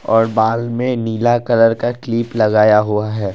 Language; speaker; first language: Hindi; non-native, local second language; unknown